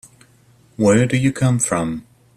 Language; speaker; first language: English; native; English